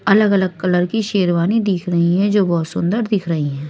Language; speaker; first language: Hindi; non-native, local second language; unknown